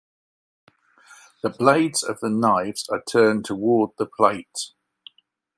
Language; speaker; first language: English; native; English